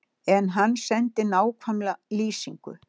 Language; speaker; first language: Icelandic; native; Icelandic